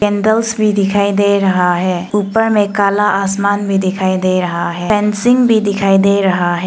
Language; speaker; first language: Hindi; non-native, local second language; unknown